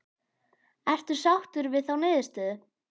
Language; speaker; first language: Icelandic; native; Icelandic